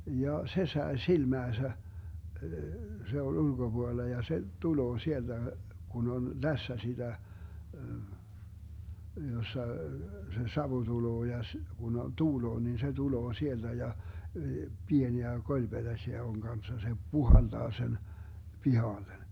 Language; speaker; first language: Finnish; early bilingual, heritage; Finnish